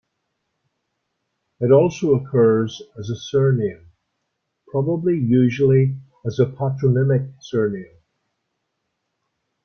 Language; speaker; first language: English; native; English